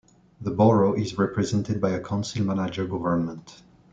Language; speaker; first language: English; non-native, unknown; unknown